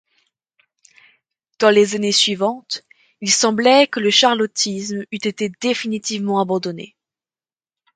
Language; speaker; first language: French; native; French